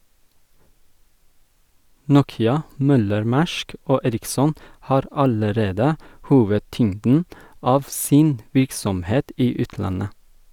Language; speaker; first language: Norwegian; non-native, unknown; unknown